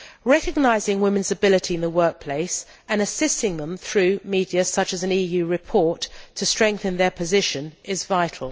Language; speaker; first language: English; native; English